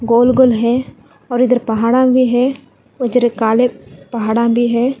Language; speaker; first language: Hindi; non-native, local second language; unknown